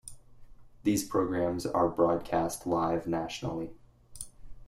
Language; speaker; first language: English; native; English